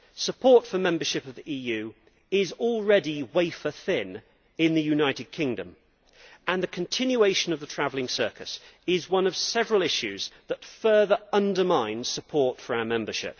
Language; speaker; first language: English; native; English